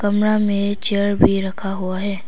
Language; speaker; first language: Hindi; non-native, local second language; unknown